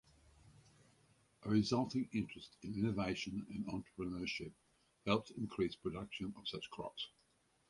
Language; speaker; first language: English; native; English